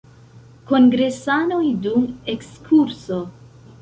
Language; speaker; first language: Esperanto; non-native, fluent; Central Kurdish